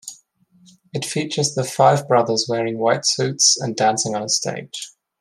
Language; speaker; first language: English; non-native, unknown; German